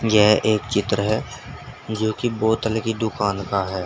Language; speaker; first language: Hindi; native; Hindi